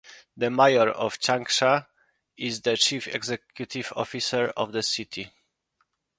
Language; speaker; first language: English; non-native, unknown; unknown